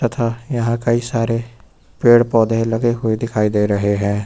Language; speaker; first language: Hindi; native; Hindi